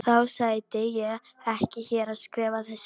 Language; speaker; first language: Icelandic; non-native, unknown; Polish